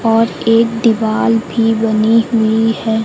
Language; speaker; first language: Hindi; native; Hindi